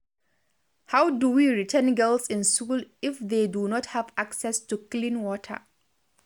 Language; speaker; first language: English; non-native, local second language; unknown